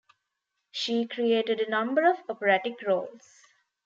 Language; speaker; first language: English; non-native, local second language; Tamil